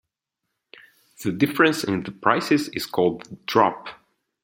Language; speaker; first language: English; non-native, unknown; Italian